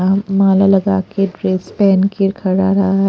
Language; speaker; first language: Hindi; non-native, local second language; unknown